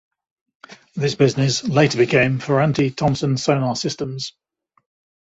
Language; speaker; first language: English; native; English